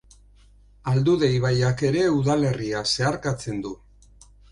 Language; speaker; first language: Basque; native; Basque